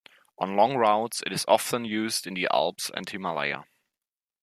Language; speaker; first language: English; non-native, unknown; German